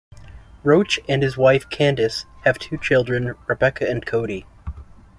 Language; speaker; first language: English; native; English